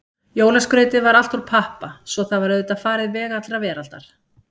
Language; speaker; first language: Icelandic; native; Icelandic